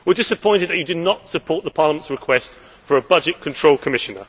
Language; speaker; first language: English; native; English